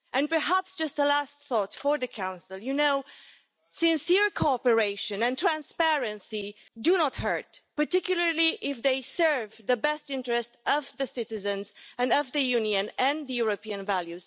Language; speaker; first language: English; non-native, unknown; Romanian